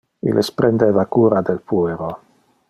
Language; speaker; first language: Interlingua; non-native, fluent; Dutch